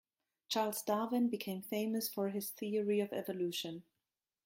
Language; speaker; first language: English; non-native, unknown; German